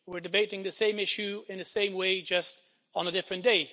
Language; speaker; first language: English; non-native, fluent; Dutch